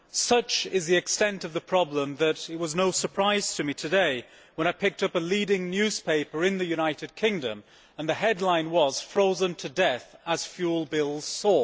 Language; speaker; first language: English; native; English